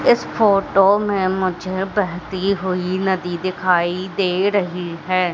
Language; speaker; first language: Hindi; native; Hindi